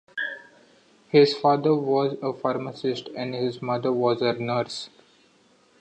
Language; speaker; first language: English; non-native, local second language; Marathi